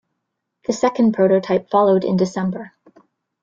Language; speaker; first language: English; native; English